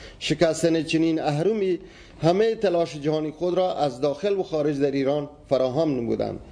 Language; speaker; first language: Persian; non-native, local second language; Baluchi